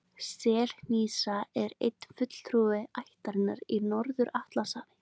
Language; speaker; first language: Icelandic; native; Icelandic